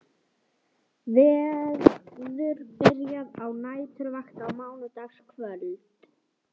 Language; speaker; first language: Icelandic; non-native, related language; Swedish